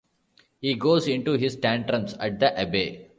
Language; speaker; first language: English; non-native, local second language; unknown